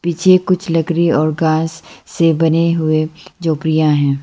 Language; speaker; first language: Hindi; non-native, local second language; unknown